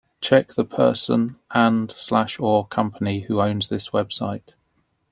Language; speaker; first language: English; native; English